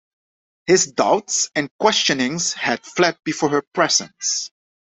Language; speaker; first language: English; non-native, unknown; Dutch